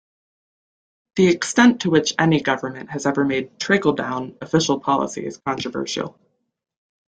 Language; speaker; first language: English; native; English